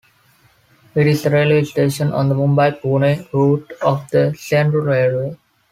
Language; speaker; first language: English; non-native, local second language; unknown